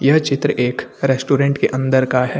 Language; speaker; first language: Hindi; native; Hindi